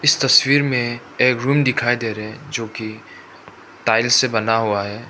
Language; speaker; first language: Hindi; non-native, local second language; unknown